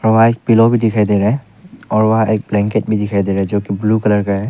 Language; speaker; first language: Hindi; early bilingual, other home language; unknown